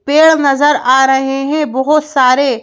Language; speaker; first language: Hindi; native; Hindi